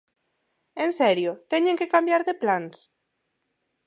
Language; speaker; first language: Galician; non-native, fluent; Spanish